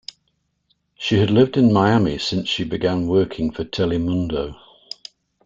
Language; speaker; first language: English; native; English